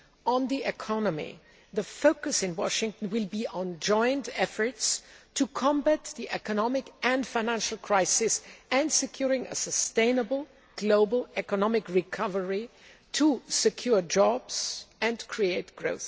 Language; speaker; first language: English; non-native, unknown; German